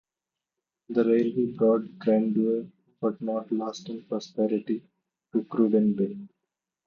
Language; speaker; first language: English; non-native, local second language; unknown